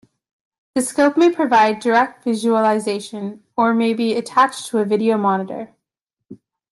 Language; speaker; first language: English; native; English